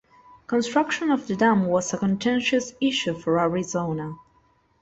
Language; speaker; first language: English; non-native, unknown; Spanish